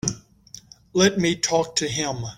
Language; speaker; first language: English; native; English